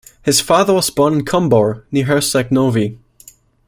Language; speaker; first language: English; non-native, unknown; German